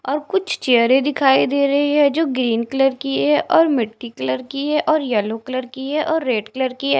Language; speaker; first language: Hindi; non-native, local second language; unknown